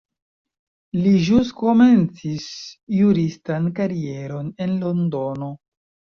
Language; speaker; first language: Esperanto; non-native, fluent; Chinese